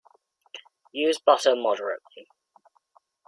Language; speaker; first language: English; native; English